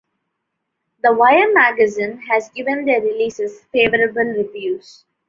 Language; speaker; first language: English; non-native, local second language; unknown